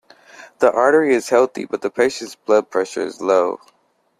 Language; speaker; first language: English; native; English